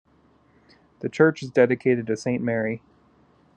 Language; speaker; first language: English; native; English